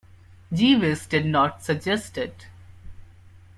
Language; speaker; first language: English; non-native, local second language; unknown